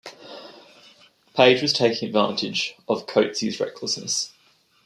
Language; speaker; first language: English; native; English